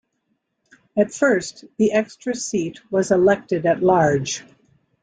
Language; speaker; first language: English; native; English